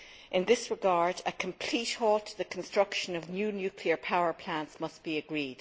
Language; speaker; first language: English; native; English